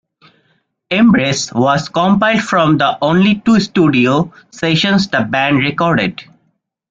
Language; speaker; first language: English; non-native, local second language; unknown